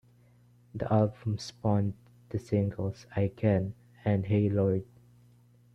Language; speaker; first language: English; non-native, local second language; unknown